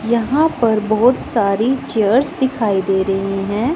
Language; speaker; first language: Hindi; non-native, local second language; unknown